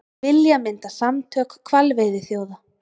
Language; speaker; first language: Icelandic; native; Icelandic